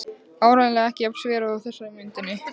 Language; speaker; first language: Icelandic; native; Icelandic